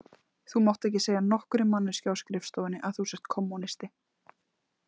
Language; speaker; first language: Icelandic; native; Icelandic